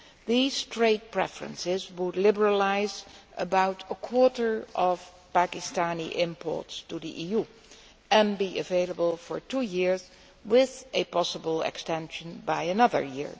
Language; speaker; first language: English; non-native, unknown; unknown